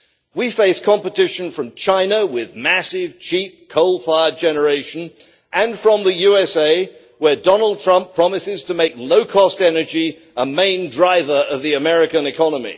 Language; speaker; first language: English; native; English